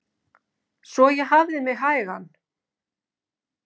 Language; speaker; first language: Icelandic; native; Icelandic